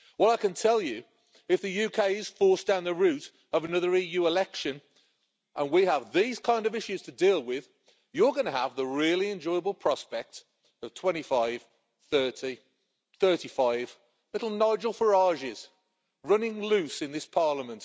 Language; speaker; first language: English; native; English